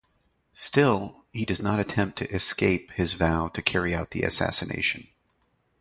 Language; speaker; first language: English; native; English